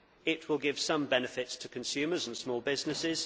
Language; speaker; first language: English; native; English